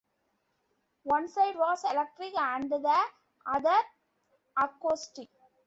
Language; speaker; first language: English; non-native, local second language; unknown